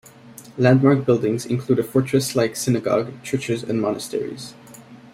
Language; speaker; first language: English; native; English